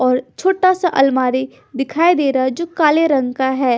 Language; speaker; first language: Hindi; non-native, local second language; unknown